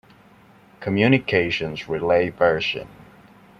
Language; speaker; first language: English; non-native, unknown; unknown